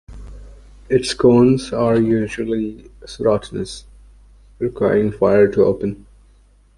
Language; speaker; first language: English; non-native, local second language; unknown